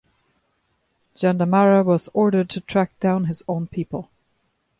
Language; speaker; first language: English; non-native, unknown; German